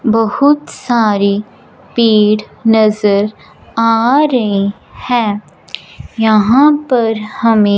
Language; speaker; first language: Hindi; non-native, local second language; Punjabi